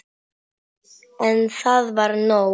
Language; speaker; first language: Icelandic; non-native, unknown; Polish